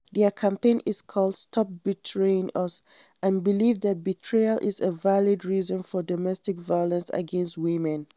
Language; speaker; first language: English; non-native, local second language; Hausa